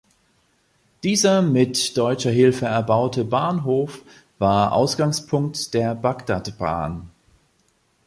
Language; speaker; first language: German; native; German